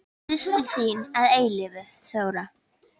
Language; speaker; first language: Icelandic; native; Icelandic